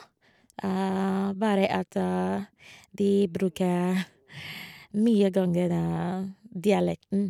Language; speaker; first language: Norwegian; non-native, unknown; Ga